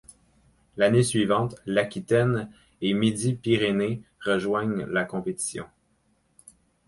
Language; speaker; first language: French; native; French